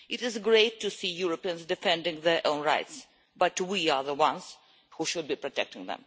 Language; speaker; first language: English; non-native, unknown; Russian